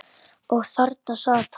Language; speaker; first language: Icelandic; native; Icelandic